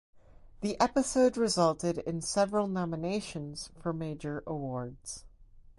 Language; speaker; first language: English; native; English